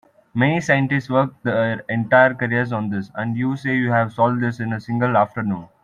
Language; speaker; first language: English; non-native, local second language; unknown